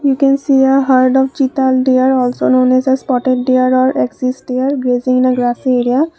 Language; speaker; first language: English; non-native, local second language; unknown